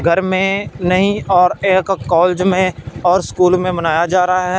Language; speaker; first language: Hindi; non-native, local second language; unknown